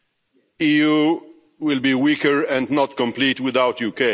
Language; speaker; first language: English; non-native, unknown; Polish